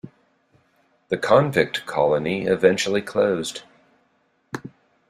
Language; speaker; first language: English; native; English